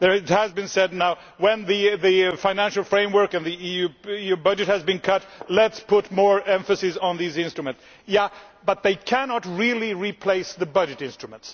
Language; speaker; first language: English; non-native, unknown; Swedish